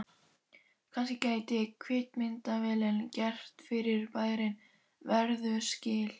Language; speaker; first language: Icelandic; native; Icelandic